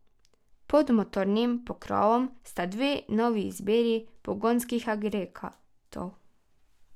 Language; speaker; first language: Slovenian; native; Slovenian